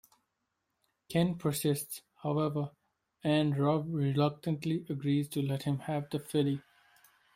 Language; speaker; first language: English; non-native, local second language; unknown